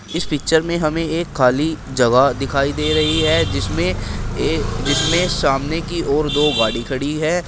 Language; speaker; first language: Hindi; native; Hindi